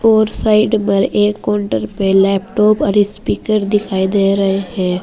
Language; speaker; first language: Hindi; native; Hindi